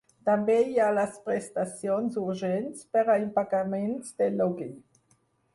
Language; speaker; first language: Catalan; non-native, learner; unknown